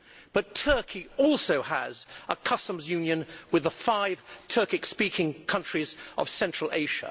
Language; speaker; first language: English; native; English